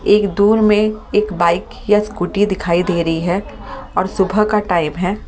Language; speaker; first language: Hindi; native; Hindi